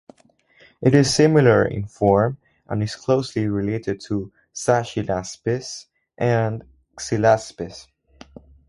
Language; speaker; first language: English; non-native, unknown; Spanish